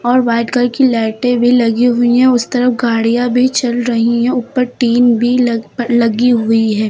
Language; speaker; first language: Hindi; native; Hindi